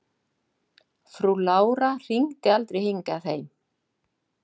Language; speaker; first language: Icelandic; non-native, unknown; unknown